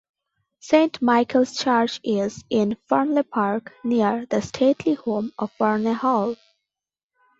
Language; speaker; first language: English; non-native, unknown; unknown